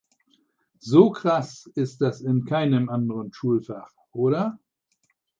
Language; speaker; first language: German; native; German